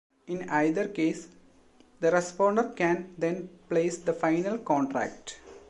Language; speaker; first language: English; non-native, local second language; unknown